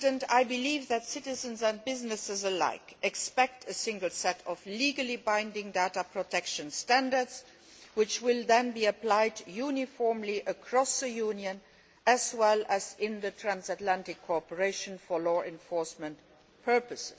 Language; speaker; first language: English; non-native, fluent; Luxembourgish